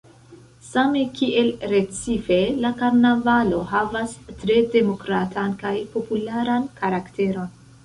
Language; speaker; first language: Esperanto; non-native, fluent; Central Kurdish